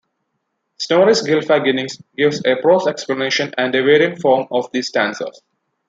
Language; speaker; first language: English; non-native, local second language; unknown